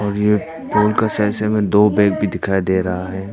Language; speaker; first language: Hindi; non-native, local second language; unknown